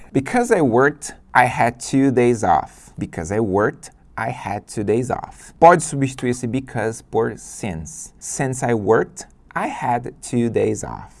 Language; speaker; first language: English; non-native, fluent; Portuguese